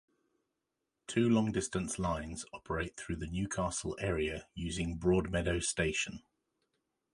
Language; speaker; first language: English; native; English